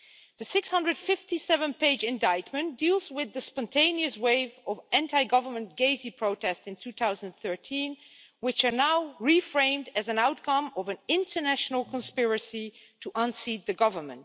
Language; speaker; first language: English; non-native, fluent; Dutch